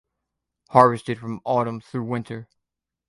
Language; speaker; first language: English; native; English